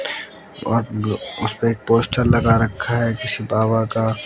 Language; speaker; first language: Hindi; native; Hindi